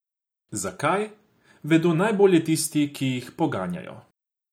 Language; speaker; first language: Slovenian; non-native, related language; Croatian